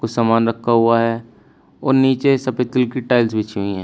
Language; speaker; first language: Hindi; native; Hindi